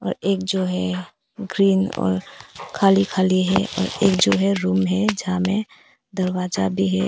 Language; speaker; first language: Hindi; early bilingual, other home language; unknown